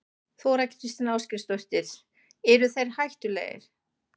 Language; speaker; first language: Icelandic; non-native, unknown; German